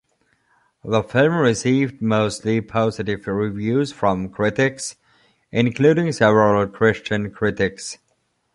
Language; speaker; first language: English; non-native, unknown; German